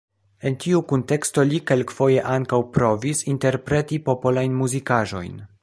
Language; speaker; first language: Esperanto; non-native, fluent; Polish